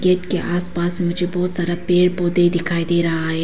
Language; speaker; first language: Hindi; non-native, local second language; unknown